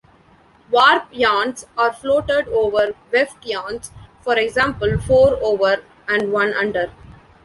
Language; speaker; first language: English; non-native, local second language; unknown